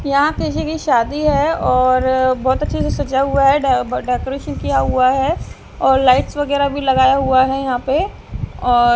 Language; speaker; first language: Hindi; native; Hindi